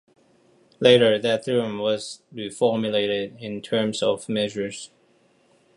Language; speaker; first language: English; non-native, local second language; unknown